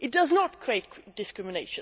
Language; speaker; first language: English; non-native, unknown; Swedish